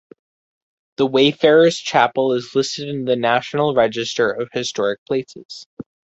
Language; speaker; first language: English; native; English